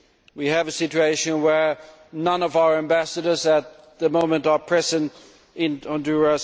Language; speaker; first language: English; non-native, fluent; Swedish